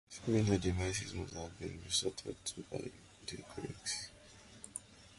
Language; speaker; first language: English; native; English